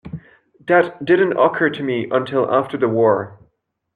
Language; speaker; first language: English; non-native, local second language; French